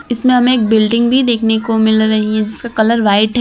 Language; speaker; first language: Hindi; non-native, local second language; Gujarati